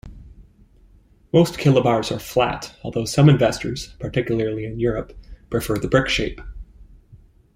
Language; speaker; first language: English; native; English